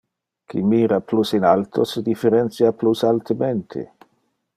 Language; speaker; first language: Interlingua; non-native, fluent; Dutch